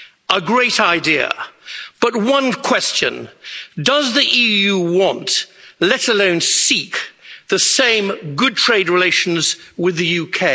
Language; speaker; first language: English; native; English